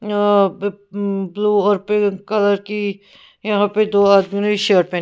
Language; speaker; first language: Hindi; non-native, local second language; Punjabi